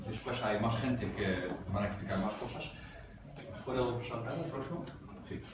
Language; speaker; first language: Spanish; non-native, fluent; Dutch